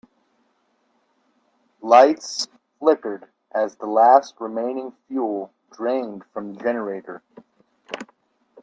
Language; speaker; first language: English; native; English